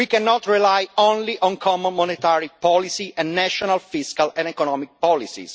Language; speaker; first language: English; non-native, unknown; Italian